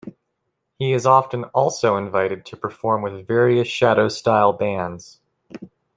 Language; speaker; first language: English; native; English